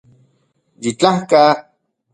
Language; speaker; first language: Central Puebla Nahuatl; non-native, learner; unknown